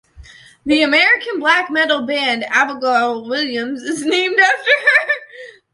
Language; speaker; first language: English; native; English